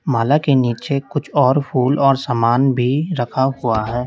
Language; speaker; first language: Hindi; native; Hindi